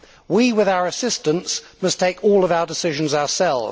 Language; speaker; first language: English; native; English